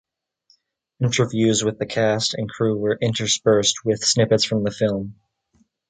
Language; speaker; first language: English; native; English